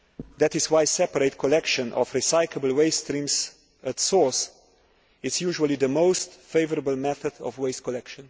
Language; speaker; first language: English; non-native, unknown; Slovenian